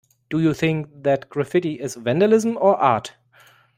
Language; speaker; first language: English; non-native, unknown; German